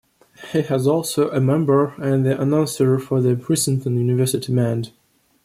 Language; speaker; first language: English; non-native, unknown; Russian